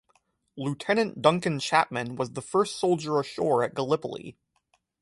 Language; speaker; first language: English; native; English